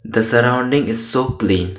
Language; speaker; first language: English; non-native, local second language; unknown